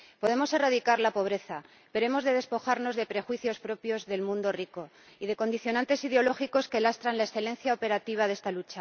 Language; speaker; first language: Spanish; native; Spanish